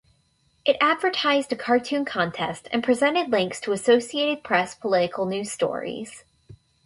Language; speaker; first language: English; native; English